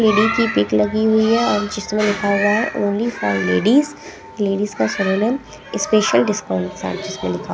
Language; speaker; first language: Hindi; non-native, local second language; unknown